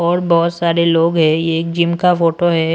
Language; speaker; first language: Hindi; non-native, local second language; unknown